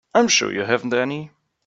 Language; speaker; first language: English; non-native, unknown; German